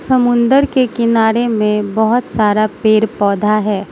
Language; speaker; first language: Hindi; non-native, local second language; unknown